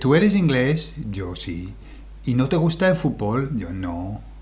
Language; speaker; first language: Spanish; non-native, fluent; English